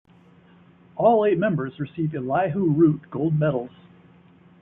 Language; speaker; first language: English; native; English